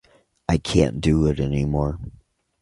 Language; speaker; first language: English; native; English